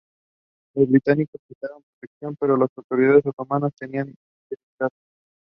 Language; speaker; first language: English; non-native, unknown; Spanish